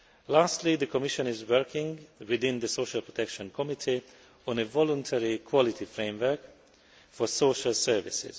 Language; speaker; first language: English; non-native, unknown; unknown